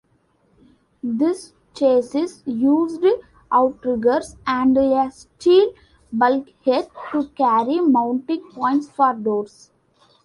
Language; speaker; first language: English; non-native, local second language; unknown